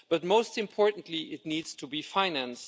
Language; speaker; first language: English; non-native, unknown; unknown